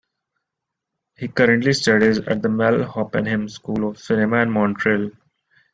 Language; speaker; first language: English; non-native, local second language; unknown